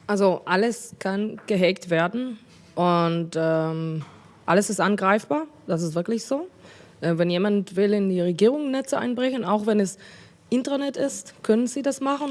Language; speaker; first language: German; non-native, learner; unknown